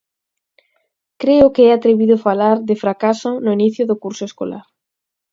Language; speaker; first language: Galician; native; Galician